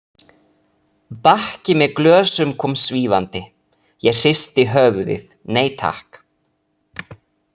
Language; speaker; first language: Icelandic; non-native, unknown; Italian